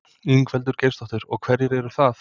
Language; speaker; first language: Icelandic; non-native, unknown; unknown